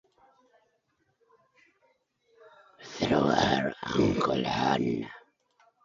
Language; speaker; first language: English; native; English